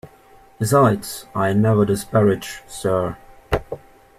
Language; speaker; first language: English; native; English